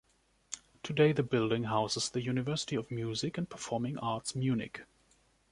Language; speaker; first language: English; non-native, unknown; German